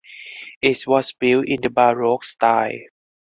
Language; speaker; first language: English; non-native, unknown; Thai